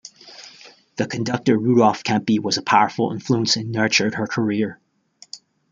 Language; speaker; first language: English; native; English